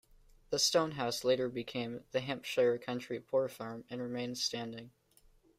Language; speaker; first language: English; native; English